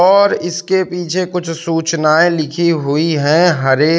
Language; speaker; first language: Hindi; native; Hindi